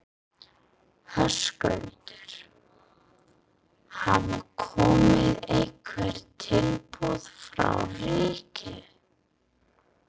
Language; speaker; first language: Icelandic; non-native, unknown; English